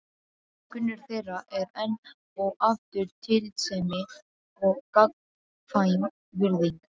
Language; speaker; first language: Icelandic; non-native, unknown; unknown